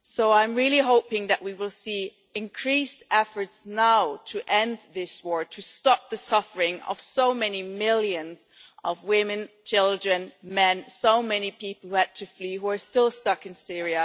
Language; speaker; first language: English; non-native, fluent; German